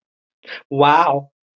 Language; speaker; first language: Icelandic; native; Icelandic